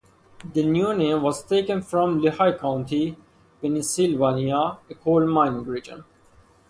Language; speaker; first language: English; non-native, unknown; Persian